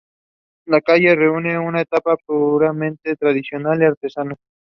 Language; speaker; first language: English; non-native, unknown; Spanish